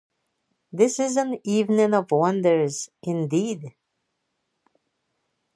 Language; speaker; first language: English; native; English